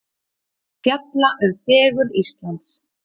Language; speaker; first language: Icelandic; native; Icelandic